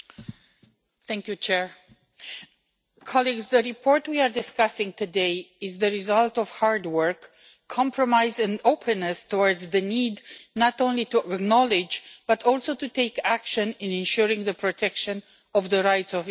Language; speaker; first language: English; non-native, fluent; Romanian